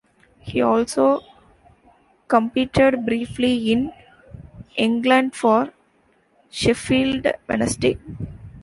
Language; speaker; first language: English; non-native, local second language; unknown